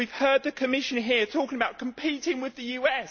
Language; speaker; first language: English; native; English